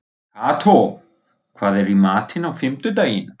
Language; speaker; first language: Icelandic; non-native, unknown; German